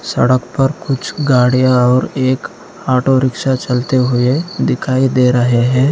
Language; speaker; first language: Hindi; non-native, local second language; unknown